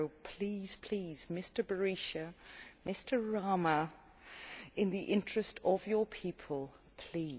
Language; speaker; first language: English; non-native, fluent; Dutch